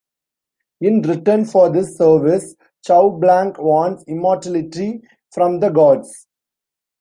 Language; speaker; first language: English; non-native, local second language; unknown